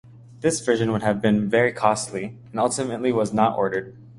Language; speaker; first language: English; native; English